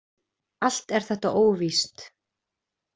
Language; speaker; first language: Icelandic; native; Icelandic